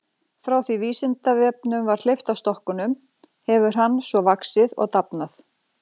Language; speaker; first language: Icelandic; native; Icelandic